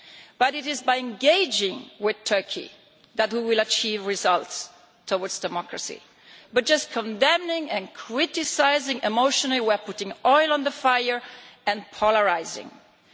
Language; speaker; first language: English; non-native, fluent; Italian